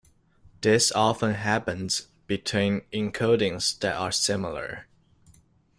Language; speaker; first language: English; non-native, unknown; Chinese